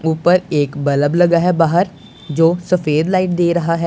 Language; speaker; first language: Hindi; non-native, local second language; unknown